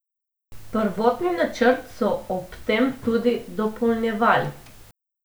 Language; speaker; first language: Slovenian; non-native, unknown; Macedonian